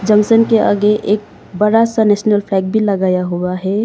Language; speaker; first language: Hindi; non-native, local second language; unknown